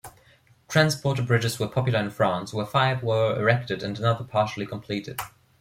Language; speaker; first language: English; non-native, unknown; German